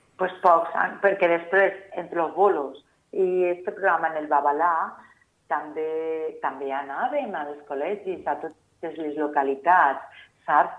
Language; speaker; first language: Catalan; non-native, local second language; Spanish